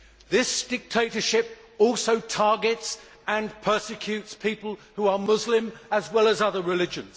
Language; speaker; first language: English; native; English